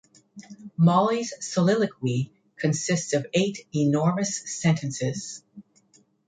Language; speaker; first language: English; native; English